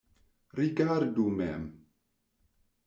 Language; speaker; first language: Esperanto; non-native, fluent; German